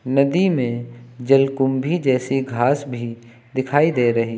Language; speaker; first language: Hindi; native; Hindi